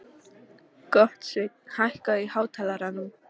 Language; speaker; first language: Icelandic; non-native, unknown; Polish